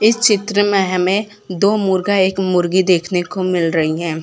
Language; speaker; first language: Hindi; non-native, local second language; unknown